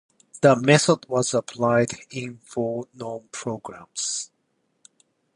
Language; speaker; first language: English; non-native, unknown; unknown